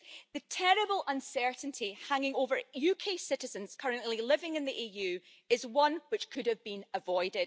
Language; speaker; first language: English; native; English